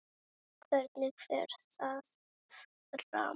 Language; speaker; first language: Icelandic; native; Icelandic